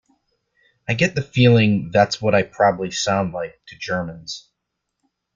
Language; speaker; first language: English; native; English